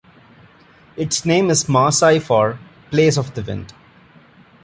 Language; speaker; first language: English; non-native, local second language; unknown